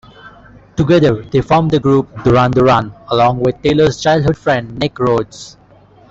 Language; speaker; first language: English; non-native, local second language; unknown